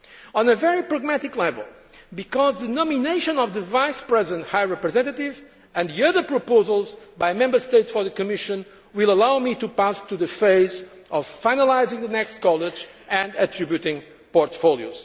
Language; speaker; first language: English; non-native, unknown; Portuguese